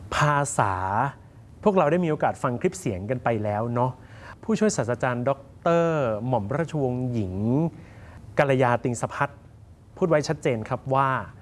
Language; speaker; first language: Thai; native; Thai